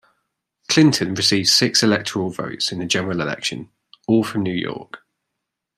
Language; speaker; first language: English; native; English